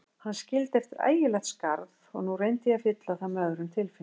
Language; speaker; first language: Icelandic; native; Icelandic